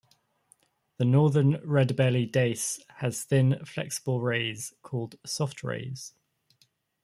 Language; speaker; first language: English; native; English